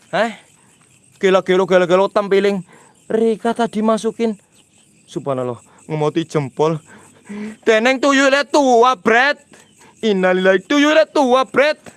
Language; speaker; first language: Indonesian; non-native, local second language; Javanese